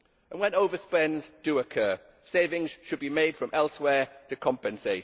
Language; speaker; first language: English; native; English